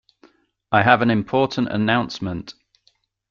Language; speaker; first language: English; native; English